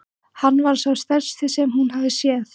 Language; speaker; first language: Icelandic; native; Icelandic